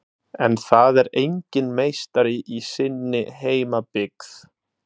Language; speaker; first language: Icelandic; non-native, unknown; Italian